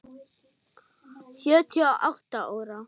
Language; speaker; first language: Icelandic; non-native, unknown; German